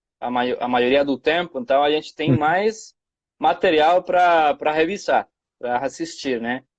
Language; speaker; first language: Portuguese; non-native, fluent; Spanish